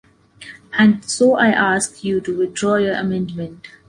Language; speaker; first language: English; non-native, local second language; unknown